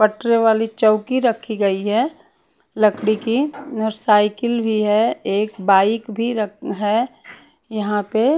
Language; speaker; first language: Hindi; non-native, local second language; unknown